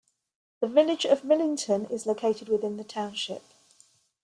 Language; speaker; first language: English; native; English